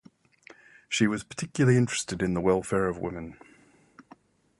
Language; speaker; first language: English; native; English